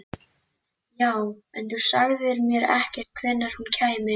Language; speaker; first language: Icelandic; native; Icelandic